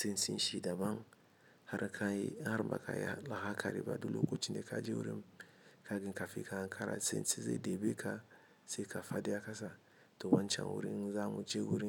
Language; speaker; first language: Hausa; non-native, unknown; Igbo